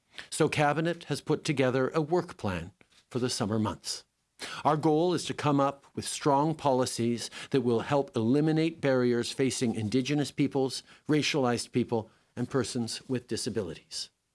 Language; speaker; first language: English; native; English